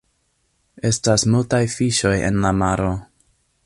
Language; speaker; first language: Esperanto; non-native, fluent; English